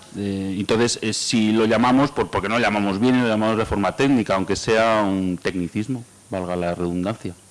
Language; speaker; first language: Spanish; native; Spanish